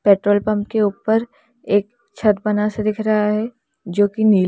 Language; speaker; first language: Hindi; native; Hindi